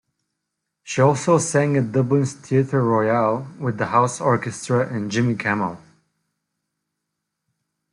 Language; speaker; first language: English; native; English